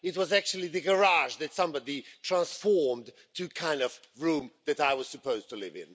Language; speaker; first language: English; non-native, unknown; Swedish